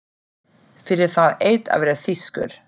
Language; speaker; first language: Icelandic; non-native, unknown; German